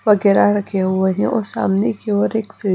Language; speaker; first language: Hindi; non-native, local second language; Punjabi